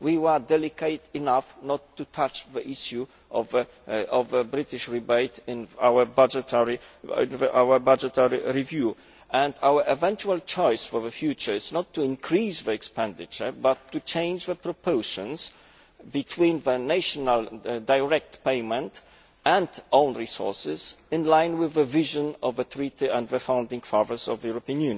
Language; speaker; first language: English; non-native, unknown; Polish